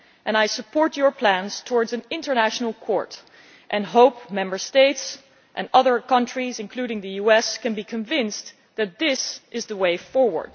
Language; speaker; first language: English; non-native, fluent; Dutch